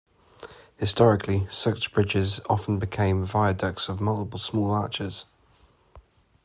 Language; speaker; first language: English; native; English